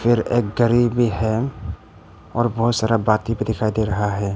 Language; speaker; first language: Hindi; non-native, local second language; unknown